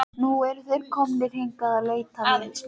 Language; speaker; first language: Icelandic; native; Icelandic